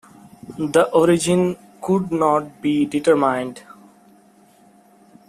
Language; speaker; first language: English; non-native, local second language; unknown